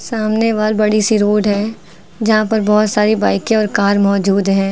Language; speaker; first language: Hindi; native; Hindi